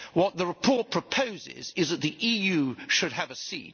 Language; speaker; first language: English; native; English